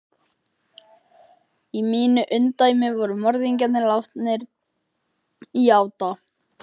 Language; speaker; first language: Icelandic; native; Icelandic